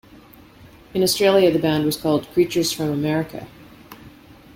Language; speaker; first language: English; native; English